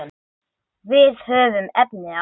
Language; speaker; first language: Icelandic; non-native, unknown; English